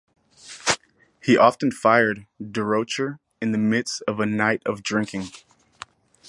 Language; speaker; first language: English; native; English